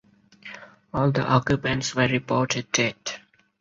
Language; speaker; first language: English; non-native, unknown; Bangla